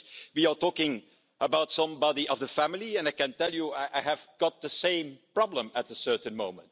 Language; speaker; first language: English; non-native, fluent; Dutch